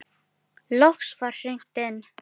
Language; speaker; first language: Icelandic; non-native, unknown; Filipino